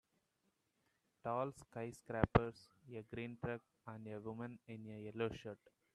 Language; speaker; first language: English; non-native, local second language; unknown